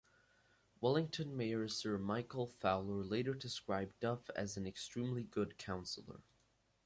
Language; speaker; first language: English; native; English